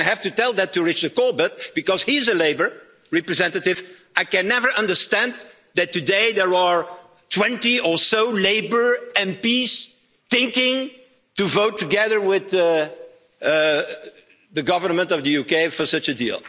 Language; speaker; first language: English; non-native, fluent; Dutch